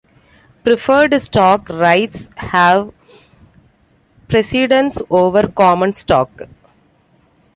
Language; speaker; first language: English; non-native, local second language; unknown